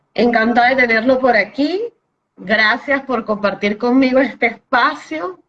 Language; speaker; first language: Spanish; native; Spanish